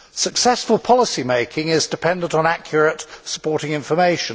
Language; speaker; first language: English; native; English